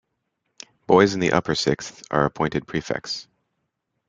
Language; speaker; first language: English; native; English